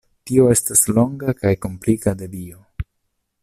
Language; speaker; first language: Esperanto; non-native, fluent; Italian